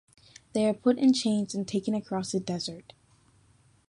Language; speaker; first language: English; native; English